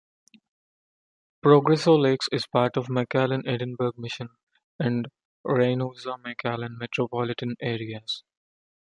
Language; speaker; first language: English; non-native, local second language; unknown